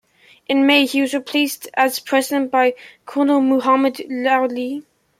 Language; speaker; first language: English; native; English